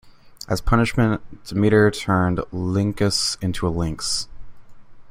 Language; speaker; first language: English; native; English